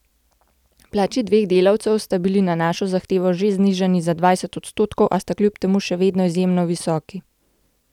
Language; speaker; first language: Slovenian; native; Slovenian